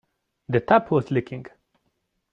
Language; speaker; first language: English; non-native, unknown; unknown